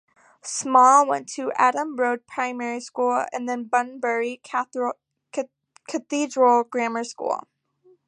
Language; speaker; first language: English; native; English